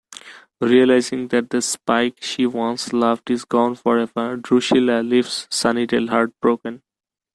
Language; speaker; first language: English; non-native, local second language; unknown